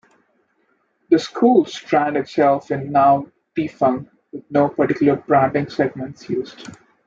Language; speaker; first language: English; non-native, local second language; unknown